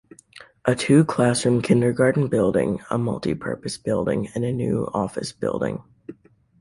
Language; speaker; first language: English; native; English